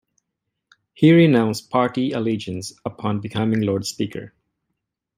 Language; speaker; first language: English; non-native, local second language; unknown